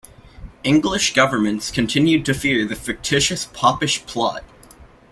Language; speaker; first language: English; native; English